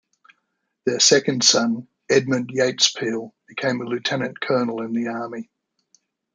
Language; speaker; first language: English; native; English